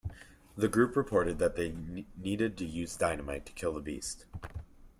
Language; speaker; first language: English; native; English